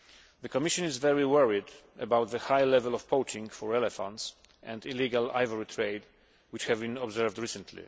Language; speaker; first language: English; non-native, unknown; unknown